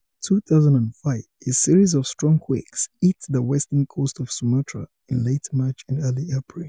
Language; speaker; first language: English; non-native, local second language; Yoruba